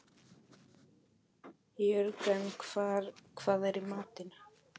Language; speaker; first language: Icelandic; non-native, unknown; Polish